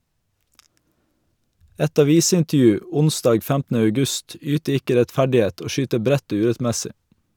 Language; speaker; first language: Norwegian; native; Norwegian